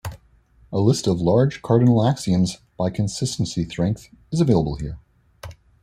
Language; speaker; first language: English; native; English